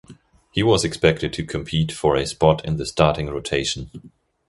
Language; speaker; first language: English; non-native, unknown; German